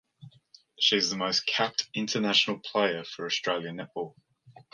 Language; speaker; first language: English; native; English